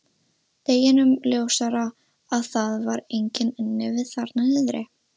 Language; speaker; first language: Icelandic; non-native, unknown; Russian